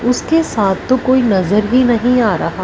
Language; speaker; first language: Hindi; non-native, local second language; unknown